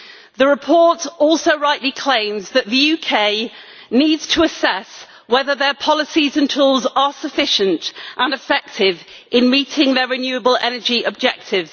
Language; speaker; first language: English; native; English